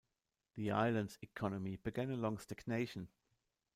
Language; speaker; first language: English; non-native, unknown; German